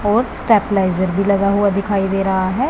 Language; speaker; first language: Hindi; non-native, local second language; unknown